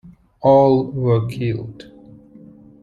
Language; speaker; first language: English; non-native, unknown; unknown